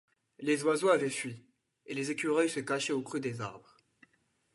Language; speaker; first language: French; non-native, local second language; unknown